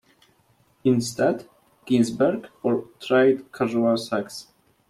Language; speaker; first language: English; non-native, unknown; Polish